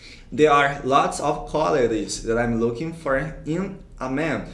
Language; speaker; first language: English; non-native, fluent; Portuguese